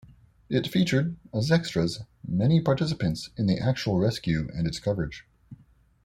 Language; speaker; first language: English; native; English